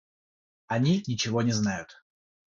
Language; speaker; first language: Russian; non-native, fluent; Georgian